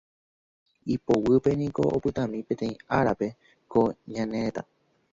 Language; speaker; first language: Guarani; native; Guarani